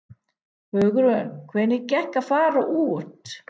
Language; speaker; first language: Icelandic; non-native, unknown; English